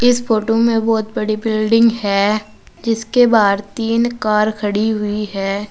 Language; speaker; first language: Hindi; native; Hindi